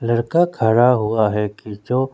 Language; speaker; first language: Hindi; early bilingual, other home language; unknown